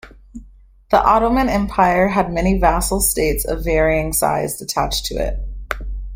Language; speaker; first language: English; native; English